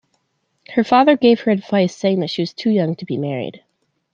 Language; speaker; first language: English; native; English